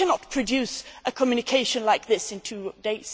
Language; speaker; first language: English; non-native, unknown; Swedish